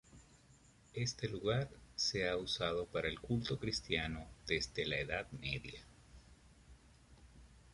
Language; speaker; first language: Spanish; native; Spanish